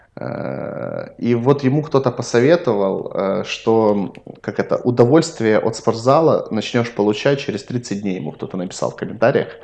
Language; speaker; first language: Russian; native; Russian